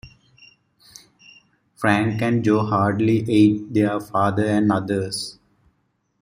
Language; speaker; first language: English; native; English